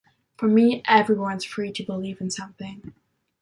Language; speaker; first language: English; non-native, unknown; German